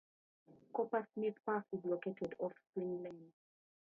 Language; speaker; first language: English; native; English